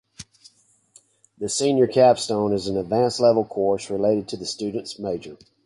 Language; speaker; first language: English; native; English